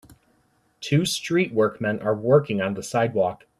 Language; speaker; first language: English; native; English